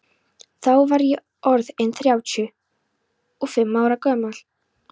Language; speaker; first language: Icelandic; non-native, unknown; Polish